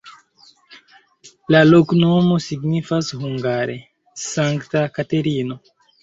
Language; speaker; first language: Esperanto; non-native, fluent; Chinese